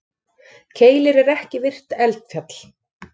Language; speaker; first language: Icelandic; native; Icelandic